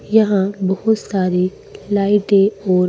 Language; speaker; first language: Hindi; native; Hindi